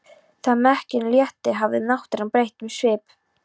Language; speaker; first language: Icelandic; non-native, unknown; Polish